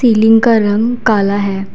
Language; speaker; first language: Hindi; non-native, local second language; Assamese